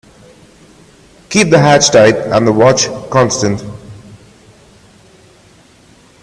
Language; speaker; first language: English; non-native, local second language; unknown